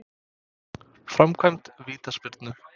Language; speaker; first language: Icelandic; non-native, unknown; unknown